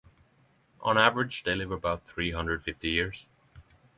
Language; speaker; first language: English; non-native, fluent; Norwegian